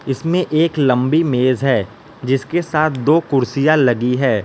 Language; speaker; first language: Hindi; non-native, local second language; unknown